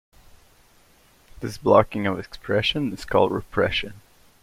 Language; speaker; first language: English; non-native, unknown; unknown